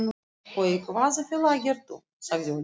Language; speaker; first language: Icelandic; non-native, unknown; Russian